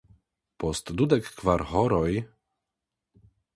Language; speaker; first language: Esperanto; non-native, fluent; Polish